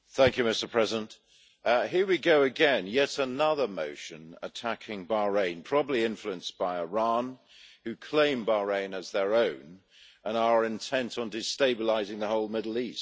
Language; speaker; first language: English; native; English